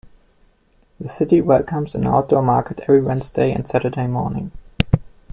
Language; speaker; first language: English; non-native, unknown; German